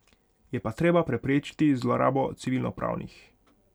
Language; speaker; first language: Slovenian; non-native, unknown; Hungarian